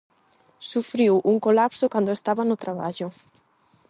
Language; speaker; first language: Galician; non-native, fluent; Spanish